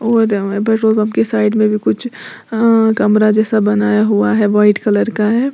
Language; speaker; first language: Hindi; native; Hindi